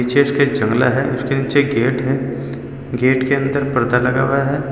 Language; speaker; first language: Hindi; native; Hindi